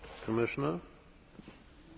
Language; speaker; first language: English; non-native, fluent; Danish